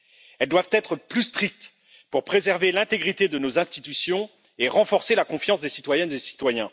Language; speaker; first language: French; native; French